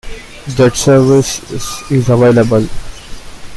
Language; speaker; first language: English; non-native, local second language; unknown